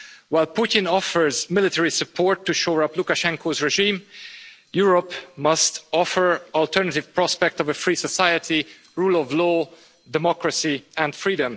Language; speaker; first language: English; non-native, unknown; Hungarian